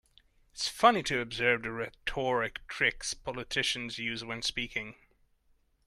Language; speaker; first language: English; non-native, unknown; Hungarian